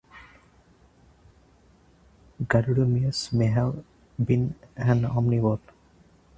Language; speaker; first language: English; non-native, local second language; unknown